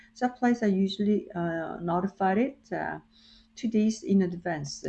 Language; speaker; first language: English; non-native, fluent; Korean